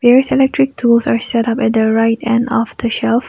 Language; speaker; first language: English; non-native, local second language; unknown